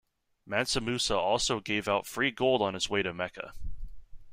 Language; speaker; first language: English; native; English